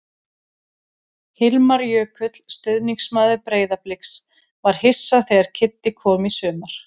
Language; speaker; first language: Icelandic; native; Icelandic